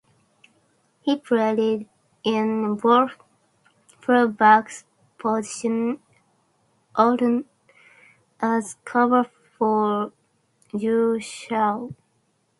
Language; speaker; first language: English; non-native, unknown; Japanese